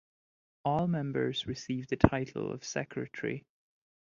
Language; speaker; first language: English; non-native, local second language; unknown